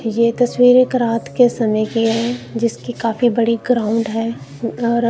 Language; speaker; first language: Hindi; non-native, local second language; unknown